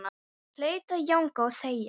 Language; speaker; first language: Icelandic; non-native, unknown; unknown